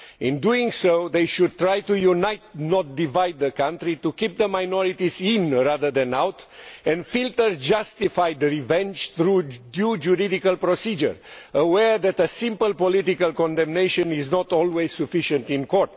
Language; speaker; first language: English; non-native, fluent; Romanian